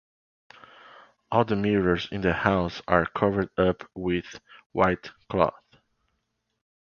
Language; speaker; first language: English; non-native, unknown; Portuguese